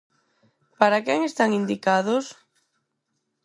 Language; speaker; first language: Galician; non-native, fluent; Spanish